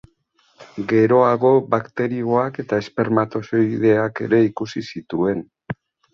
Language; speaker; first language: Basque; native; Basque